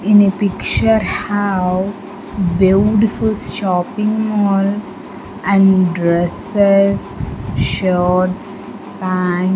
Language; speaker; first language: English; non-native, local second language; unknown